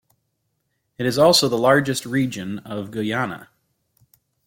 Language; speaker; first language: English; native; English